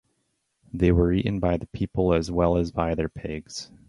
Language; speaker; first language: English; native; English